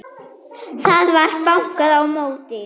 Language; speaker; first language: Icelandic; non-native, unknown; German